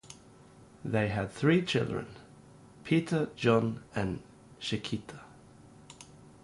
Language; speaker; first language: English; non-native, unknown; Norwegian